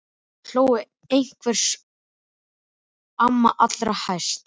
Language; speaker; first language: Icelandic; native; Icelandic